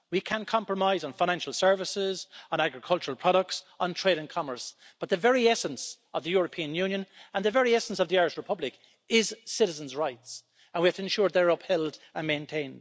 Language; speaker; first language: English; native; English